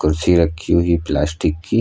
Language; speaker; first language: Hindi; native; Hindi